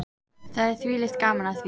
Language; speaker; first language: Icelandic; native; Icelandic